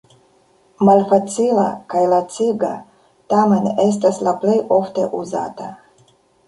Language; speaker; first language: Esperanto; non-native, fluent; Russian